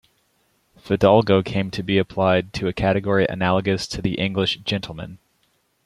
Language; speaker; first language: English; native; English